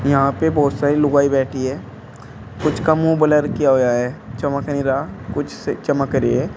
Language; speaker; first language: Hindi; native; Hindi